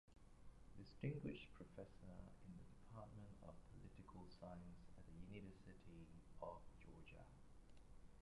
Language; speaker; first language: English; native; English